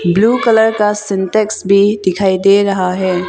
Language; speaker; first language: Hindi; non-native, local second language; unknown